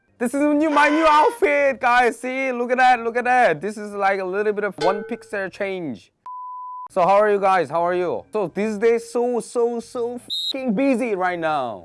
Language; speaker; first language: English; non-native, learner; Korean